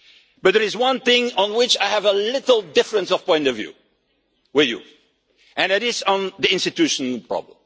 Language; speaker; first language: English; non-native, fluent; Dutch